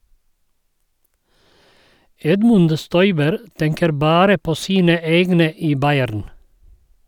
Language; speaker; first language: Norwegian; non-native, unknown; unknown